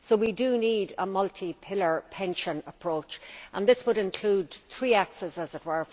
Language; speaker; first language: English; native; English